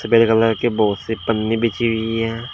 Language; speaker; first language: Hindi; native; Hindi